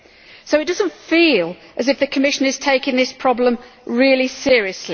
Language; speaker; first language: English; native; English